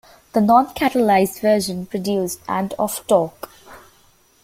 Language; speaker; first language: English; native; English